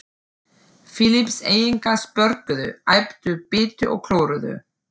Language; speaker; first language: Icelandic; non-native, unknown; German